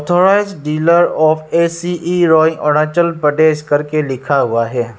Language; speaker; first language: Hindi; non-native, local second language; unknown